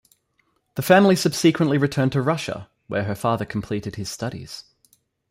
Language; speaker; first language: English; native; English